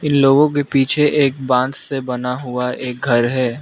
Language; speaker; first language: Hindi; non-native, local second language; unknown